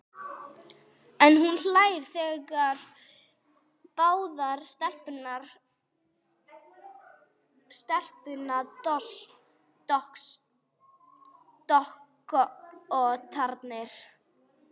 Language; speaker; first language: Icelandic; non-native, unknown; English